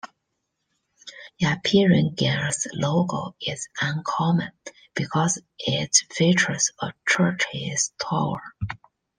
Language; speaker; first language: English; non-native, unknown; Chinese